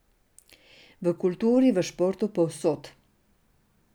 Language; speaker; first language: Slovenian; non-native, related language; Serbian